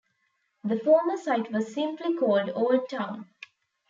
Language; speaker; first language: English; non-native, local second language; Tamil